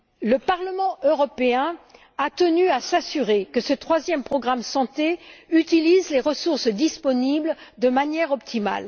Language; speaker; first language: French; native; French